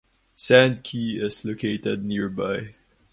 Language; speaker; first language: English; non-native, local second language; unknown